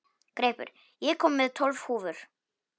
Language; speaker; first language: Icelandic; non-native, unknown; Polish